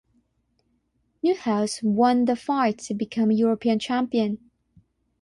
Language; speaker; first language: English; non-native, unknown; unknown